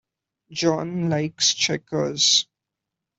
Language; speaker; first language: English; non-native, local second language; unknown